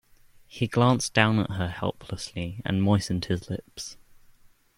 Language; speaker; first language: English; native; English